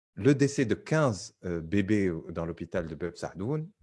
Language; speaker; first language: French; non-native, local second language; Arabic